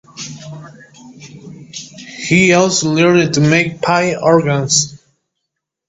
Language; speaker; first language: English; native; English